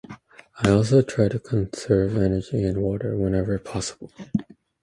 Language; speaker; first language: English; native; English